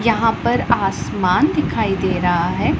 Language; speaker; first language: Hindi; non-native, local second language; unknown